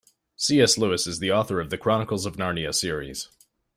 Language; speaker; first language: English; native; English